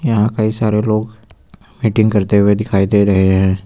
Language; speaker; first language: Hindi; native; Hindi